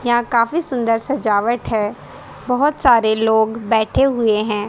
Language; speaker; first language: Hindi; native; Hindi